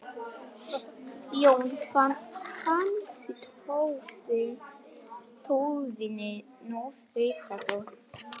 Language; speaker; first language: Icelandic; non-native, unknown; Polish